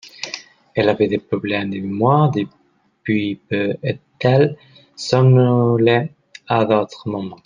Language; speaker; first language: French; non-native, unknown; Catalan